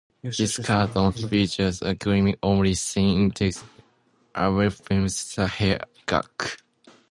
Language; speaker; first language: English; non-native, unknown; Japanese